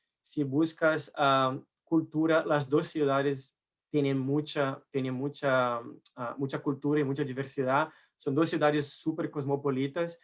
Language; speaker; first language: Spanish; non-native, related language; Portuguese